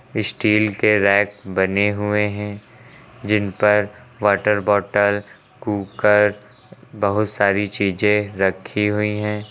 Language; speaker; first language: Hindi; native; Hindi